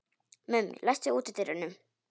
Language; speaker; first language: Icelandic; non-native, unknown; Polish